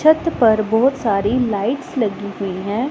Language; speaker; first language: Hindi; non-native, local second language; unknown